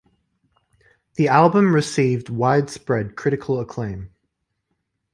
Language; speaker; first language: English; native; English